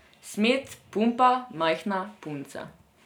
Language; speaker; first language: Slovenian; non-native, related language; Serbian